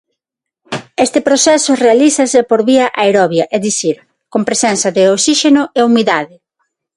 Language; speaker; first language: Galician; non-native, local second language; Spanish